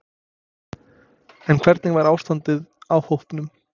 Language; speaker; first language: Icelandic; non-native, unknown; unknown